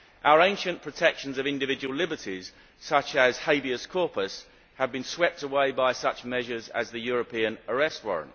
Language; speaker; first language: English; native; English